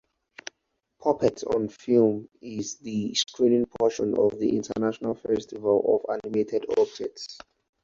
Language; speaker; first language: English; non-native, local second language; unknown